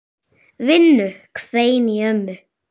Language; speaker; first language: Icelandic; native; Icelandic